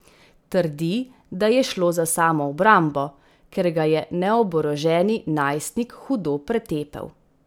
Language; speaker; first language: Slovenian; native; Slovenian